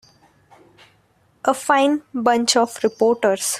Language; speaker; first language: English; non-native, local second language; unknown